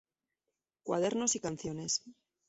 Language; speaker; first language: Spanish; native; Spanish